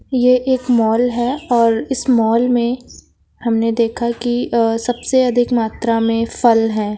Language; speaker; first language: Hindi; native; Hindi